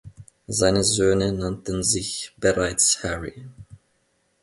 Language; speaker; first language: German; non-native, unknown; Finnish